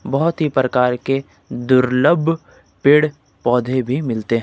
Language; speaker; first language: Hindi; native; Hindi